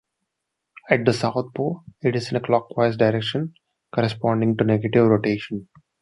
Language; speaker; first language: English; non-native, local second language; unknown